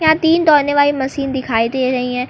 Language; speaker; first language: Hindi; native; Hindi